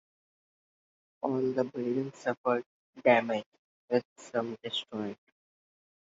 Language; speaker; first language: English; non-native, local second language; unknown